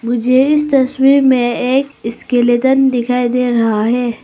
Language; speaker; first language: Hindi; early bilingual, other home language; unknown